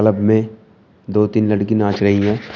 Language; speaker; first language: Hindi; native; Hindi